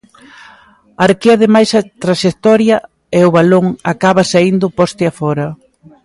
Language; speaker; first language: Galician; native; Galician